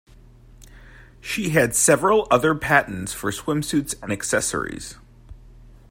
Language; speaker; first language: English; native; English